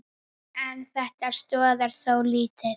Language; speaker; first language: Icelandic; native; Icelandic